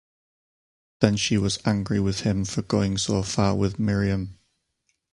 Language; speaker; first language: English; native; English